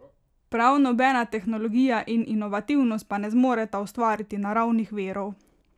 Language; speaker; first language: Slovenian; native; Slovenian